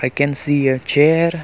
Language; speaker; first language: English; non-native, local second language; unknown